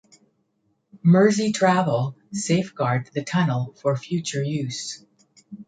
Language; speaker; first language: English; native; English